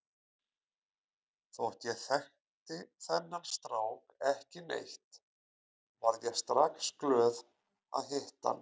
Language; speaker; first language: Icelandic; native; Icelandic